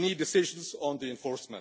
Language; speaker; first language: English; non-native, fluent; Czech